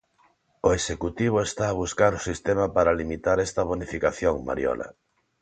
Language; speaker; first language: Galician; non-native, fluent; Spanish